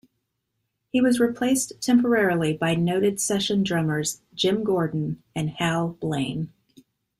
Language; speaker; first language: English; native; English